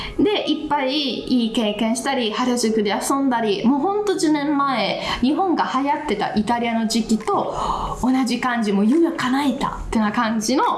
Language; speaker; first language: Japanese; non-native, fluent; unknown